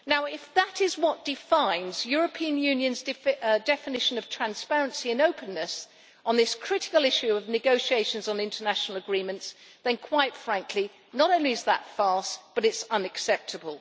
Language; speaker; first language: English; native; English